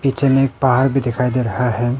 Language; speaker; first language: Hindi; non-native, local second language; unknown